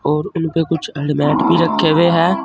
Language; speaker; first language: Hindi; native; Hindi